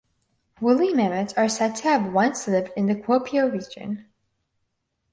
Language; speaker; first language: English; native; English